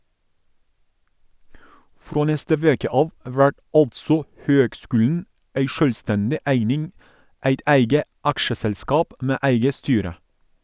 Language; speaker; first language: Norwegian; non-native, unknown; Turkish